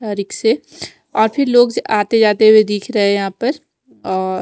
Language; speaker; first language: Hindi; non-native, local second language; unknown